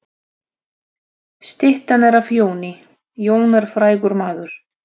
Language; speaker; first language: Icelandic; non-native, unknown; Russian